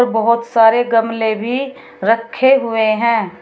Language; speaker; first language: Hindi; native; Hindi